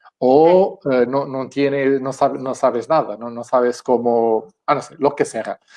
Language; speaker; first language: Spanish; non-native, related language; Portuguese